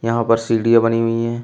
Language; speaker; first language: Hindi; native; Hindi